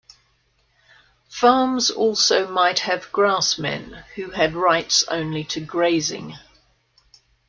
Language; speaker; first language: English; native; English